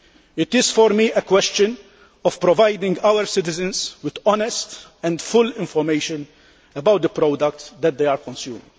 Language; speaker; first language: English; non-native, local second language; Maltese